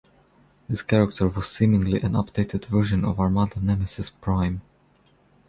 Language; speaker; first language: English; non-native, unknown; Croatian